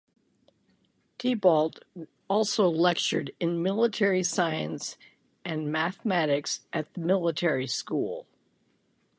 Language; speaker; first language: English; native; English